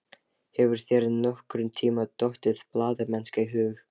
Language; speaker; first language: Icelandic; non-native, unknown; Lithuanian